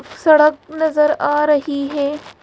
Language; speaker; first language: Hindi; native; Hindi